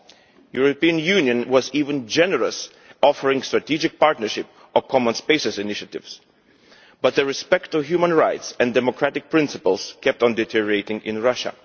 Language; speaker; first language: English; non-native, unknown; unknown